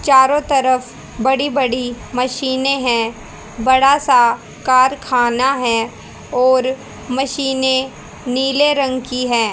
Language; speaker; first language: Hindi; native; Hindi